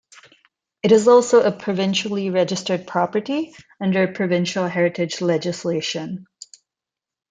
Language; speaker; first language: English; non-native, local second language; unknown